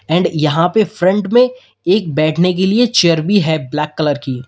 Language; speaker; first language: Hindi; native; Hindi